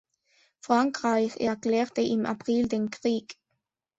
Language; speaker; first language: German; non-native, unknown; Spanish